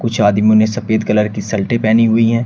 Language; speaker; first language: Hindi; native; Hindi